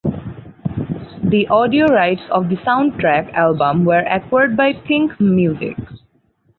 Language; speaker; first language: English; non-native, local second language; Bangla